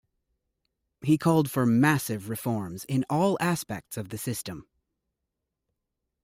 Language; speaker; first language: English; native; English